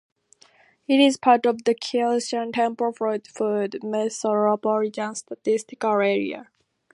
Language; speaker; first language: English; native; English